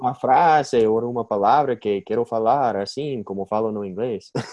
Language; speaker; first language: Portuguese; non-native, learner; English